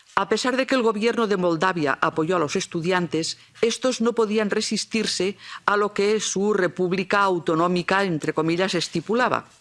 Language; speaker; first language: Spanish; non-native, local second language; Catalan